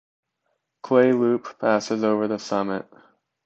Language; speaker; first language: English; native; English